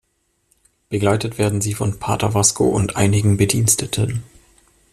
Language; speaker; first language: German; native; German